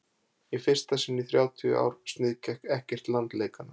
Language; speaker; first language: Icelandic; native; Icelandic